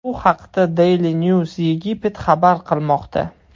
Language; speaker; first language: Uzbek; non-native, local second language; Russian